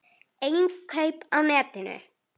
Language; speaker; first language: Icelandic; native; Icelandic